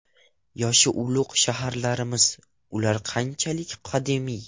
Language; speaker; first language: Uzbek; non-native, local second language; Russian